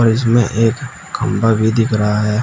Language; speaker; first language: Hindi; native; Hindi